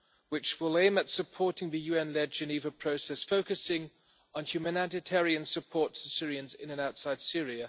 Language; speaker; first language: English; non-native, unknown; German